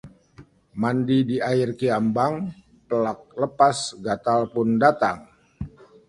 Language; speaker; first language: Indonesian; native; Indonesian